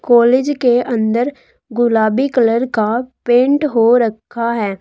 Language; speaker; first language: Hindi; native; Hindi